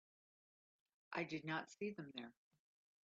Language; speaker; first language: English; native; English